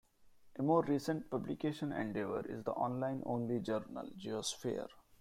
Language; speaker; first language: English; non-native, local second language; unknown